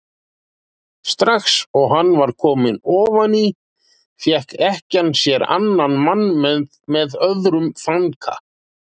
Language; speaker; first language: Icelandic; native; Icelandic